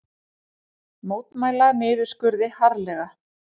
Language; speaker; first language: Icelandic; native; Icelandic